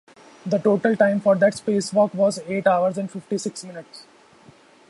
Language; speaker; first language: English; non-native, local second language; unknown